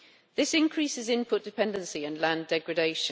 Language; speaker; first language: English; native; English